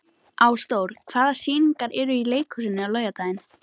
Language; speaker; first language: Icelandic; native; Icelandic